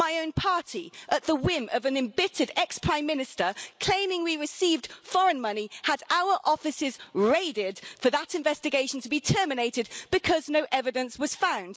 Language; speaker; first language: English; native; English